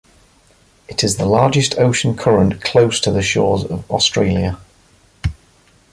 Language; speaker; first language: English; native; English